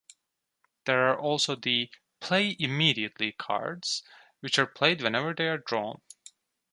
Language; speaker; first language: English; non-native, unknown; Turkish